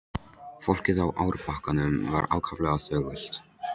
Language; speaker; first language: Icelandic; non-native, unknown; Polish